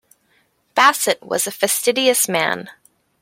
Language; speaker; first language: English; native; English